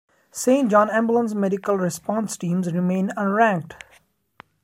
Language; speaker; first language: English; non-native, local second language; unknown